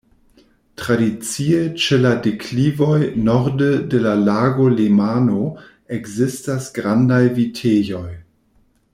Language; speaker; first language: Esperanto; non-native, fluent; German